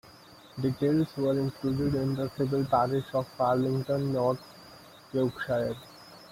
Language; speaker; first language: English; non-native, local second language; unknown